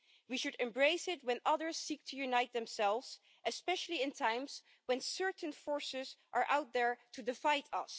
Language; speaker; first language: English; non-native, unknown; Dutch